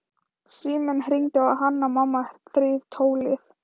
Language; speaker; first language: Icelandic; non-native, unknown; Thai